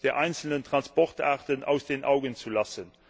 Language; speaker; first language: German; non-native, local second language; Luxembourgish